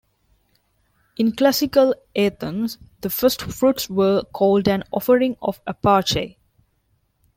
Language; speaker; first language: English; non-native, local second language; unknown